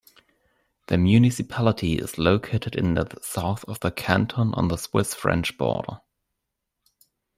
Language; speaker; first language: English; non-native, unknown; German